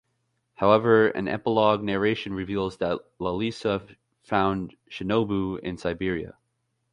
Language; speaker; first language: English; native; English